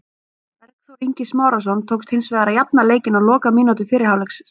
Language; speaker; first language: Icelandic; native; Icelandic